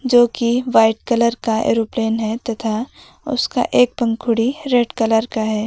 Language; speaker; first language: Hindi; native; Hindi